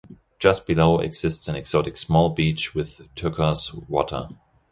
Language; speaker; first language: English; non-native, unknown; German